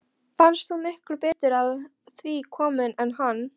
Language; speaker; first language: Icelandic; non-native, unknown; Polish